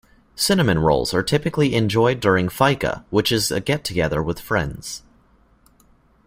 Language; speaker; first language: English; native; English